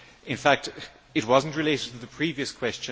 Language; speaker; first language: English; native; English